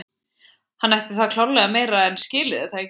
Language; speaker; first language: Icelandic; native; Icelandic